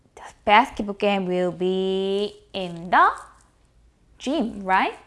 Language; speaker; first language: English; non-native, fluent; Korean